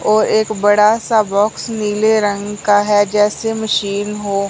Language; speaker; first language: Hindi; non-native, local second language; Punjabi